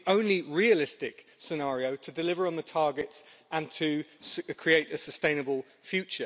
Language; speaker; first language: English; native; English